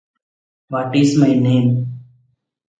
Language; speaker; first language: English; non-native, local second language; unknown